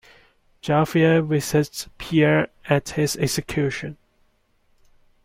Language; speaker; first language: English; non-native, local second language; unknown